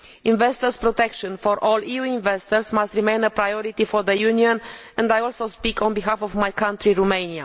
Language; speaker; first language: English; non-native, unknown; Romanian